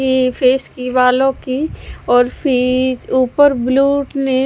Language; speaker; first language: Hindi; non-native, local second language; Punjabi